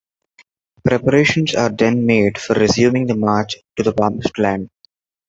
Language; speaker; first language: English; non-native, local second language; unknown